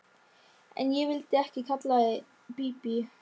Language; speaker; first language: Icelandic; non-native, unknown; German